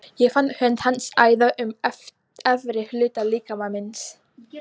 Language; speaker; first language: Icelandic; non-native, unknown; Polish